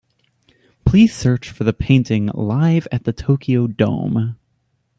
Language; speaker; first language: English; native; English